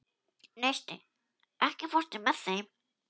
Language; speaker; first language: Icelandic; non-native, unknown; Polish